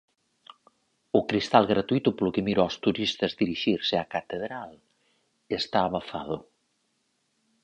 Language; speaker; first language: Galician; native; Galician